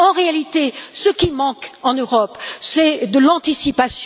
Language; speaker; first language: French; native; French